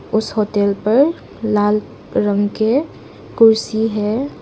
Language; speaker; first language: Hindi; non-native, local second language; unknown